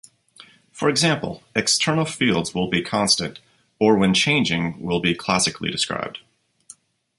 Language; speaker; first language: English; native; English